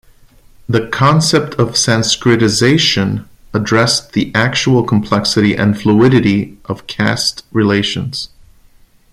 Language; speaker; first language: English; non-native, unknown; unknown